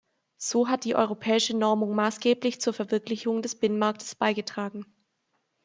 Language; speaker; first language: German; native; German